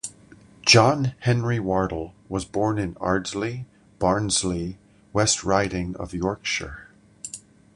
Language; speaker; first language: English; native; English